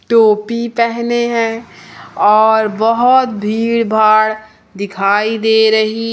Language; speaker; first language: Hindi; native; Hindi